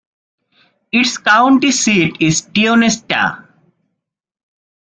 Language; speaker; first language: English; non-native, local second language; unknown